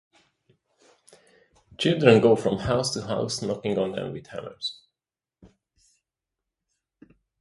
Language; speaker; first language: English; native; English